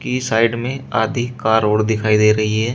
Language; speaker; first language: Hindi; native; Hindi